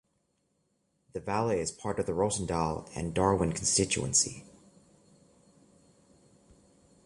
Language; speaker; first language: English; native; English